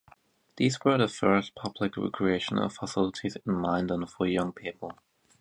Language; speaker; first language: English; native; English